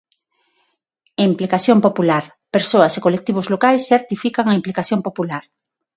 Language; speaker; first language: Galician; non-native, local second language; Spanish